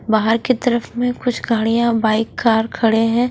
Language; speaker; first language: Hindi; non-native, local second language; Punjabi